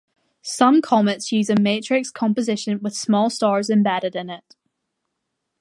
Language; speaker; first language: English; native; English